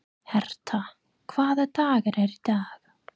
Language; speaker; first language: Icelandic; non-native, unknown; English